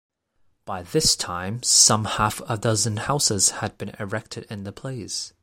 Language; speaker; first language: English; non-native, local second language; Cantonese